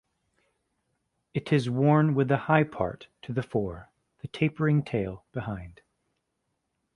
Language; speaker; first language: English; native; English